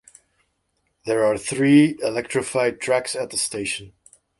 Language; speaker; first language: English; native; English